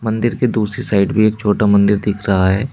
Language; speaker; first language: Hindi; native; Hindi